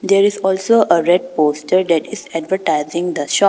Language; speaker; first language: English; non-native, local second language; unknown